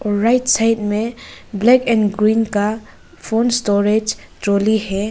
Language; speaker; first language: Hindi; non-native, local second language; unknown